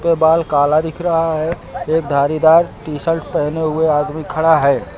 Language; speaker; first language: Hindi; native; Hindi